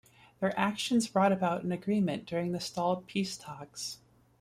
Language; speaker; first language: English; native; English